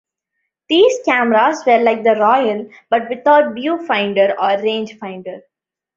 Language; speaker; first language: English; non-native, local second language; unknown